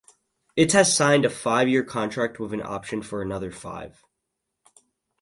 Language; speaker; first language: English; native; English